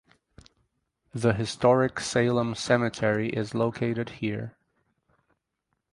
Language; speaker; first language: English; native; English